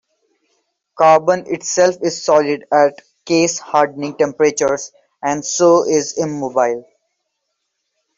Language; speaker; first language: English; non-native, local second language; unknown